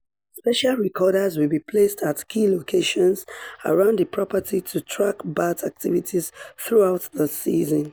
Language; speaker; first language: English; non-native, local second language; Yoruba